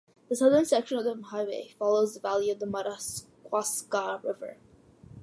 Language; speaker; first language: English; early bilingual, other home language; Malayalam